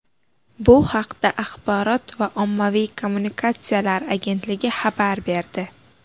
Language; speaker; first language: Uzbek; native; Uzbek